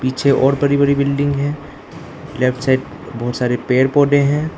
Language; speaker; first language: Hindi; non-native, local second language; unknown